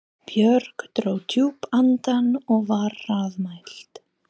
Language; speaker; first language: Icelandic; non-native, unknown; English